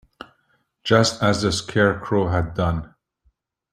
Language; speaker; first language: English; native; English